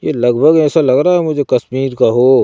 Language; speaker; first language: Hindi; native; Hindi